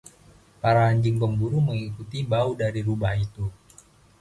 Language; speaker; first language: Indonesian; native; Indonesian